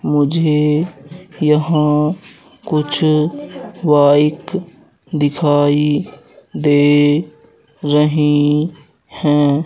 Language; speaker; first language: Hindi; native; Hindi